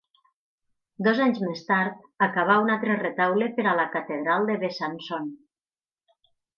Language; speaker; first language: Catalan; native; Catalan